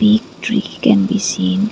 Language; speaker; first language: English; non-native, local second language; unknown